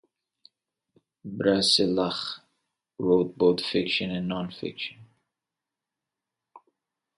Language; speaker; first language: English; native; English